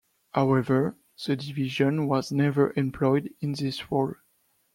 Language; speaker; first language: English; non-native, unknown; French